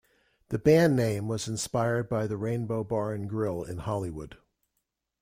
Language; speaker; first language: English; native; English